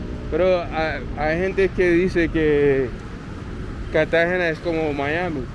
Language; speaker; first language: Spanish; non-native, fluent; English